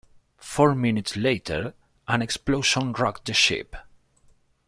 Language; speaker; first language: English; non-native, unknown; Spanish